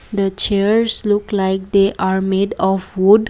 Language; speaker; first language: English; non-native, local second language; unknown